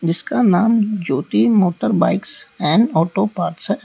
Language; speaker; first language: Hindi; native; Hindi